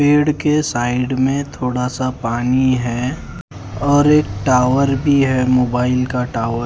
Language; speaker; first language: Hindi; native; Hindi